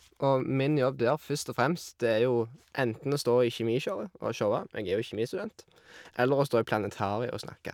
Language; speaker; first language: Norwegian; native; Norwegian